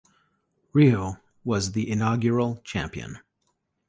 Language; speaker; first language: English; native; English